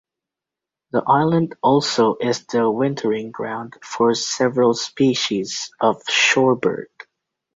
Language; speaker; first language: English; native; English